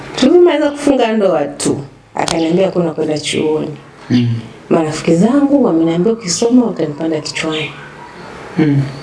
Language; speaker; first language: Swahili; native; Swahili